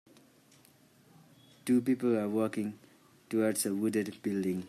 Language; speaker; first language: English; non-native, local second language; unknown